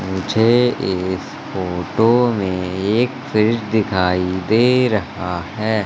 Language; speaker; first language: Hindi; native; Hindi